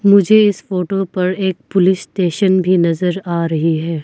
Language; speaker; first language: Hindi; non-native, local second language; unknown